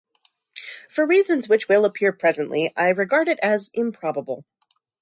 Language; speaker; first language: English; native; English